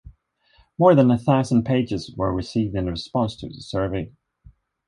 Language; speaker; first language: English; non-native, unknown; Swedish